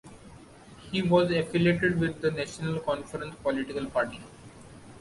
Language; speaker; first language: English; non-native, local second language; Marathi